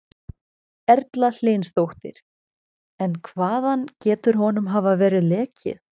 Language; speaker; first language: Icelandic; non-native, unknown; German